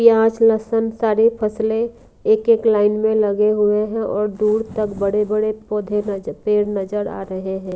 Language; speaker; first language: Hindi; non-native, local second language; Punjabi